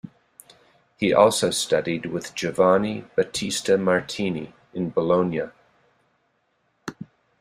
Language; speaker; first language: English; native; English